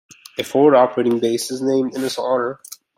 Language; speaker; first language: English; native; English